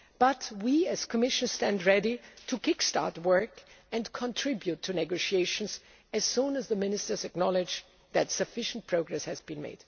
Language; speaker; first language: English; non-native, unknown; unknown